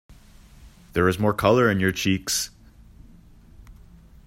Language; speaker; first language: English; native; English